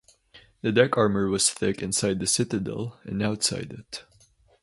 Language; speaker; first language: English; non-native, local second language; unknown